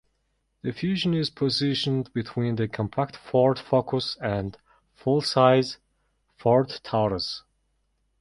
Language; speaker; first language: English; non-native, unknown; Mongolian